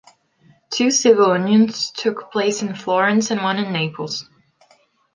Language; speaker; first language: English; non-native, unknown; Portuguese